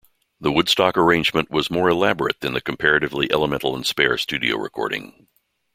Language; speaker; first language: English; native; English